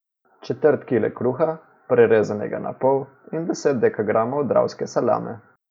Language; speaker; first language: Slovenian; native; Slovenian